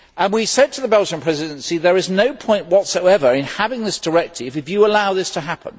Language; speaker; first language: English; native; English